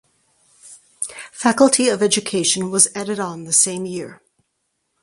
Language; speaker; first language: English; native; English